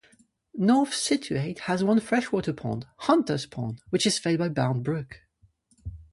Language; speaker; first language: English; non-native, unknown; French